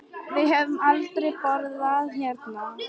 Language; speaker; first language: Icelandic; non-native, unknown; Polish